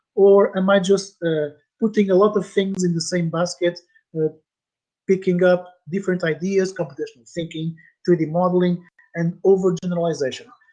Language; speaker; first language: English; non-native, fluent; Portuguese